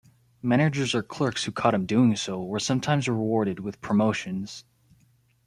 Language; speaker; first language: English; native; English